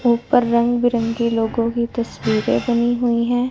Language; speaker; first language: Hindi; non-native, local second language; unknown